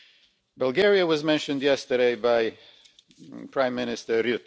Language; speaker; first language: English; non-native, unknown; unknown